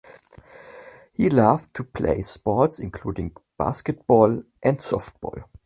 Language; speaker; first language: English; non-native, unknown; German